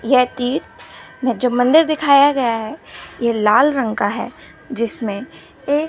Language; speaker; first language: Hindi; non-native, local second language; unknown